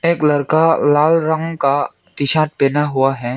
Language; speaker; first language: Hindi; non-native, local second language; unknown